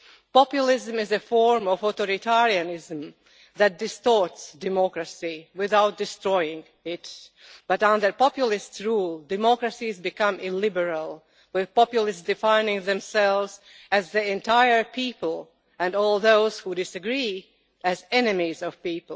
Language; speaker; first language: English; non-native, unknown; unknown